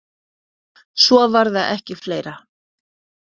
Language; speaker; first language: Icelandic; native; Icelandic